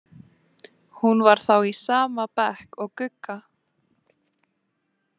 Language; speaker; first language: Icelandic; non-native, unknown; Lithuanian